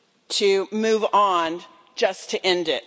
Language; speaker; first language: English; native; English